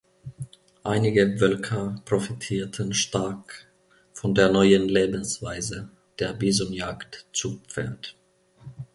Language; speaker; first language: German; non-native, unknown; Finnish